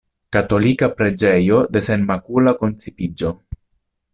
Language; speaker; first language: Esperanto; non-native, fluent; Italian